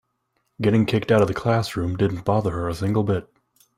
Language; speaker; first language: English; native; English